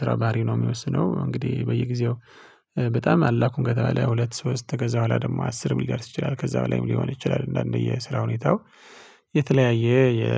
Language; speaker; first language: Amharic; non-native, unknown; Tigrinya